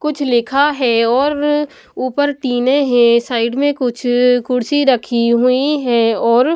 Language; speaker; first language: Hindi; non-native, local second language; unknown